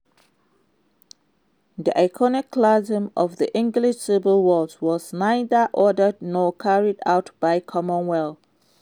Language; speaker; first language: English; non-native, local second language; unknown